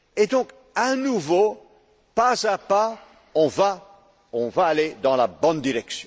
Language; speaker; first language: French; non-native, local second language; Dutch